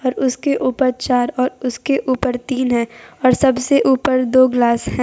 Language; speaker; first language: Hindi; non-native, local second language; Gujarati